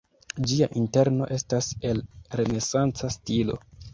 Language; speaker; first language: Esperanto; non-native, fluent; Kinyarwanda